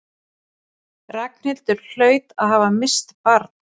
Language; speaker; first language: Icelandic; native; Icelandic